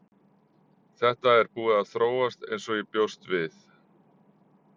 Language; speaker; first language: Icelandic; native; Icelandic